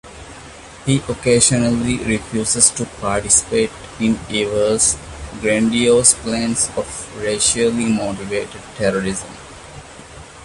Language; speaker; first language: English; non-native, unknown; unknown